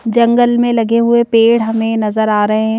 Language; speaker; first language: Hindi; native; Hindi